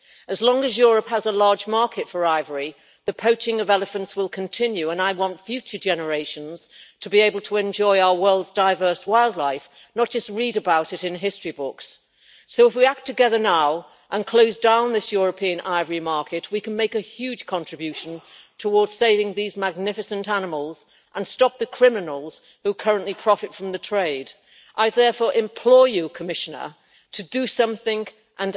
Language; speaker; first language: English; native; English